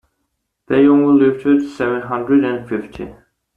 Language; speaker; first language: English; non-native, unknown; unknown